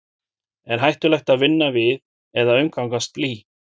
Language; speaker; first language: Icelandic; native; Icelandic